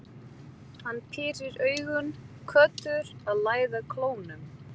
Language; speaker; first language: Icelandic; non-native, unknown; Portuguese